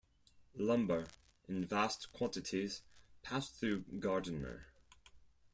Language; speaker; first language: English; non-native, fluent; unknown